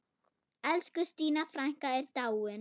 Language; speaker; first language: Icelandic; non-native, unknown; German